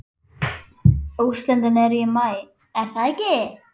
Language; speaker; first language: Icelandic; native; Icelandic